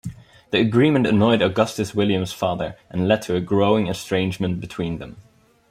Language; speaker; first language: English; non-native, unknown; Dutch